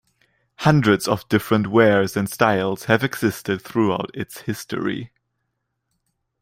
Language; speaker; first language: English; non-native, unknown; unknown